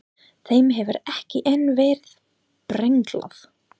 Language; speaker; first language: Icelandic; non-native, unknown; English